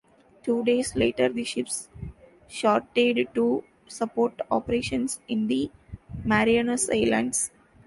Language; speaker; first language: English; non-native, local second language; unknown